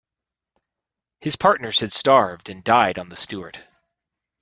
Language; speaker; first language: English; native; English